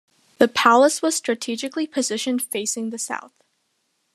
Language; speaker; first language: English; native; English